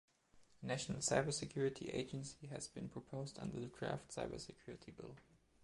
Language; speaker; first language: English; non-native, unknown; German